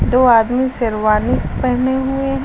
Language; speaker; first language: Hindi; native; Hindi